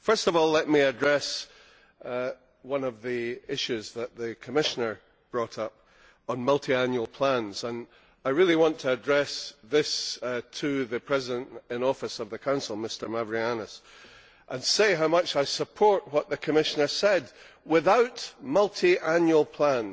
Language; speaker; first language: English; native; English